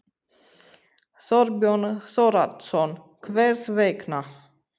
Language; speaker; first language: Icelandic; non-native, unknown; Romanian